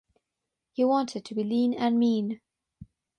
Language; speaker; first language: English; non-native, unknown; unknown